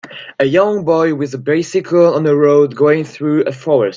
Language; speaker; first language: English; non-native, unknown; French